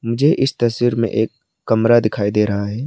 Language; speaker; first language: Hindi; non-native, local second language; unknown